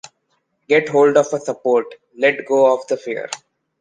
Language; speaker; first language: English; non-native, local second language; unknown